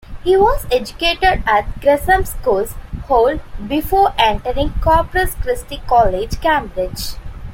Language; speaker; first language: English; non-native, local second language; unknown